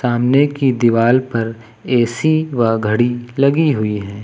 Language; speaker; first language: Hindi; native; Hindi